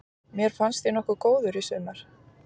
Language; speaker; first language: Icelandic; native; Icelandic